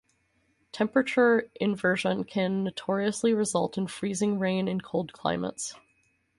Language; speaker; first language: English; native; English